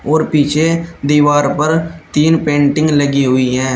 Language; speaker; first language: Hindi; native; Hindi